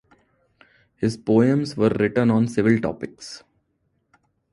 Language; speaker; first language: English; non-native, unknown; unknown